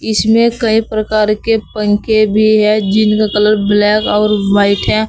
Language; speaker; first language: Hindi; native; Hindi